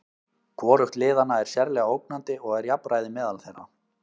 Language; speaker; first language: Icelandic; native; Icelandic